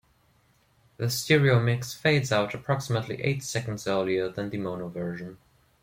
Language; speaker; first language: English; non-native, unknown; German